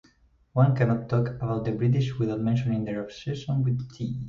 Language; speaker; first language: English; native; English